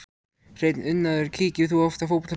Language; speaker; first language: Icelandic; native; Icelandic